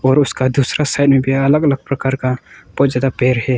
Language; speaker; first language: Hindi; early bilingual, other home language; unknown